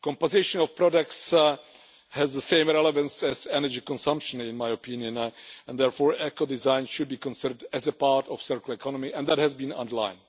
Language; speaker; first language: English; non-native, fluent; Czech